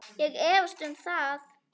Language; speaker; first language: Icelandic; native; Icelandic